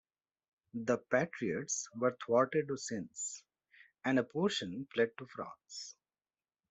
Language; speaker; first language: English; non-native, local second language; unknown